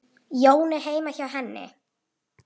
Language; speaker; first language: Icelandic; native; Icelandic